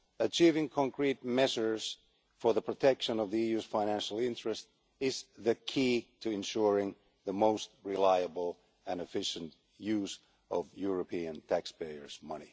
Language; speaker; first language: English; non-native, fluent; Finnish